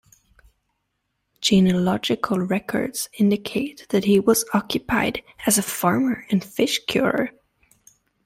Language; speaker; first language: English; native; English